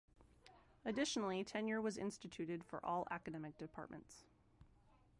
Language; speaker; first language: English; native; English